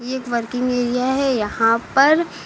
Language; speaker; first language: Hindi; native; Hindi